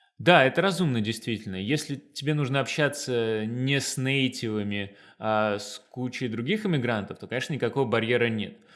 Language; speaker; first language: Russian; native; Russian